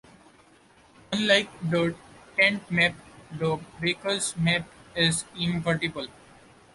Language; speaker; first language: English; non-native, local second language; Marathi